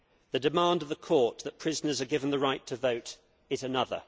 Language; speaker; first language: English; native; English